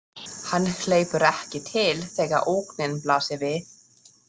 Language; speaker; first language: Icelandic; non-native, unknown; German